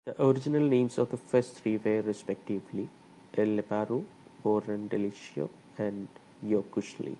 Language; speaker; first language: English; non-native, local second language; Malayalam